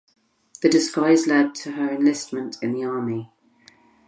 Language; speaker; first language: English; native; English